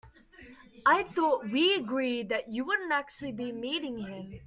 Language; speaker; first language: English; native; English